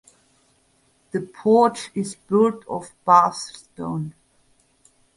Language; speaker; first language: English; non-native, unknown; German